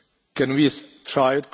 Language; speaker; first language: English; non-native, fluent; Czech